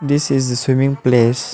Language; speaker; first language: English; non-native, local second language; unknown